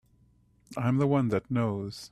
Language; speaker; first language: English; native; English